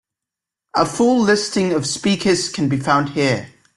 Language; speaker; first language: English; native; English